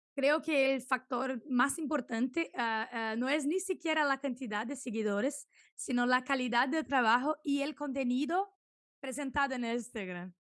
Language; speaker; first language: Spanish; non-native, related language; Portuguese